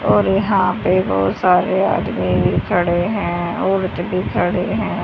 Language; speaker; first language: Hindi; native; Hindi